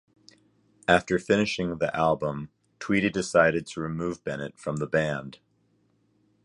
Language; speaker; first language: English; native; English